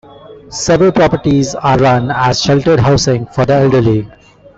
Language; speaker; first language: English; non-native, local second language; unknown